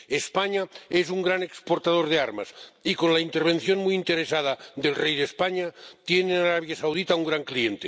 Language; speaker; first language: Spanish; non-native, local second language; Catalan